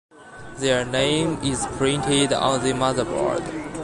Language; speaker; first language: English; non-native, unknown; Chinese